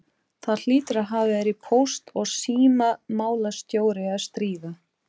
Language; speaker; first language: Icelandic; non-native, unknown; Portuguese